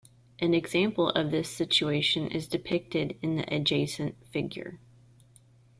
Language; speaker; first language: English; native; English